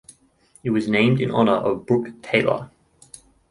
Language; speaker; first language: English; native; English